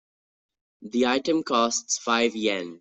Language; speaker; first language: English; non-native, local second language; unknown